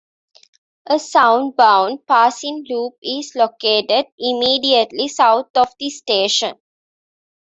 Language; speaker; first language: English; non-native, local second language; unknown